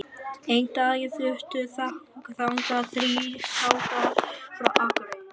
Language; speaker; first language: Icelandic; non-native, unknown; Vietnamese